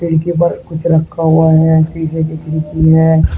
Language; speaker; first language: Hindi; native; Hindi